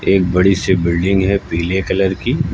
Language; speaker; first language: Hindi; native; Hindi